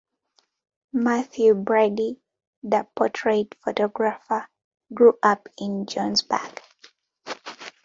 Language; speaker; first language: English; non-native, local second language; Ganda